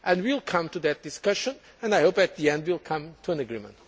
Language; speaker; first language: English; non-native, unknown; Portuguese